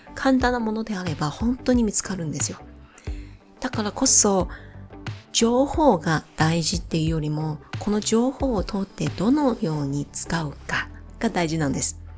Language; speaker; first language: Japanese; non-native, fluent; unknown